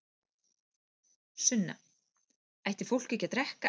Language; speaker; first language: Icelandic; native; Icelandic